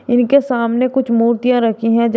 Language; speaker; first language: Hindi; native; Hindi